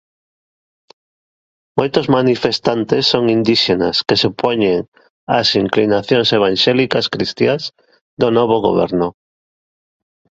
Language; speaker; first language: Galician; native; Galician